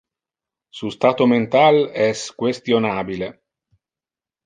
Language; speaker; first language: Interlingua; non-native, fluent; Italian